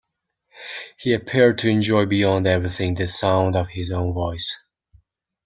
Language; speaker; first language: English; non-native, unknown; Mongolian